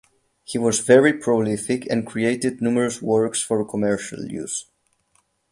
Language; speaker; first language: English; non-native, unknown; Catalan